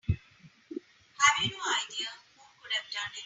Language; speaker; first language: English; non-native, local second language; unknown